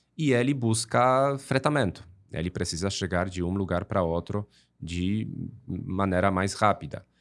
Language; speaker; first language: Portuguese; non-native, fluent; Polish